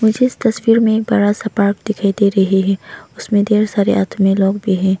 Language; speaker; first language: Hindi; non-native, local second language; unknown